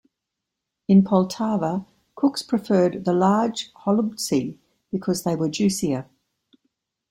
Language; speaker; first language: English; native; English